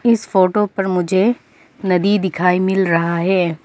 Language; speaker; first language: Hindi; non-native, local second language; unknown